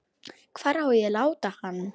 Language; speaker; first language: Icelandic; non-native, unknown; Polish